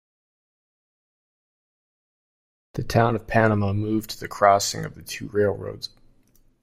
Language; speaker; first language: English; native; English